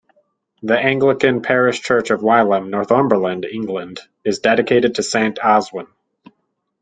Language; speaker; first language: English; native; English